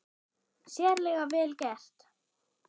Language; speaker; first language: Icelandic; non-native, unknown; German